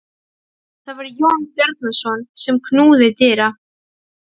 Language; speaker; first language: Icelandic; non-native, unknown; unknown